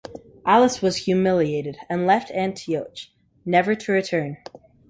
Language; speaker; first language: English; native; English